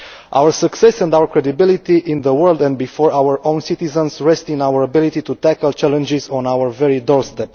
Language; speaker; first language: English; non-native, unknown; Romanian